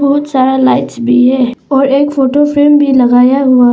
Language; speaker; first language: Hindi; early bilingual, other home language; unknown